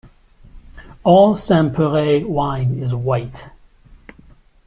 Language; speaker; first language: English; native; English